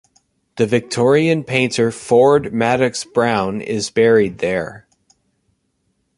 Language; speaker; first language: English; native; English